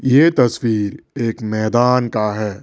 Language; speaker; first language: Hindi; non-native, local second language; Assamese